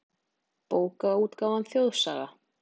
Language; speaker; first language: Icelandic; native; Icelandic